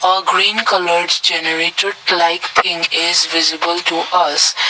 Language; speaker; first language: English; non-native, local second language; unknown